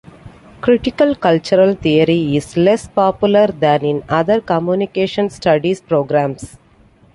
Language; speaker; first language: English; non-native, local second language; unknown